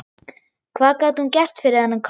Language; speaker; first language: Icelandic; non-native, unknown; German